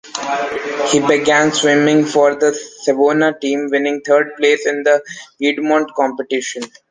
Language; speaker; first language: English; non-native, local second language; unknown